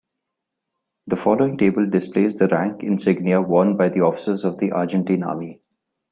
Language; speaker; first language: English; non-native, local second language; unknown